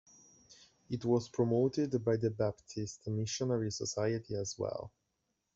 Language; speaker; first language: English; non-native, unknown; Italian